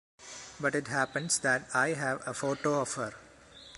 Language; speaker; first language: English; non-native, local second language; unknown